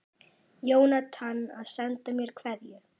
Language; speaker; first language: Icelandic; native; Icelandic